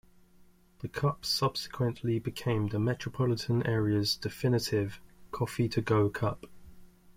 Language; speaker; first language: English; native; English